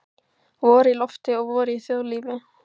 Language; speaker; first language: Icelandic; native; Icelandic